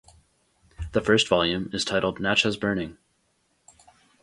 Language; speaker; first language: English; native; English